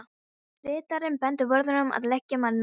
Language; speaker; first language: Icelandic; non-native, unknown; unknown